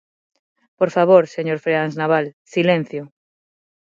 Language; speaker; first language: Galician; non-native, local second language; Spanish